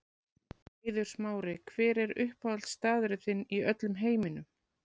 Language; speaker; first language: Icelandic; native; Icelandic